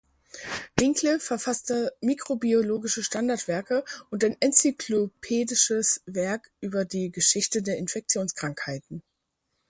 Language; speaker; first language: German; native; German